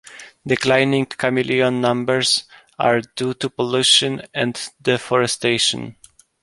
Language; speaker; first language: English; non-native, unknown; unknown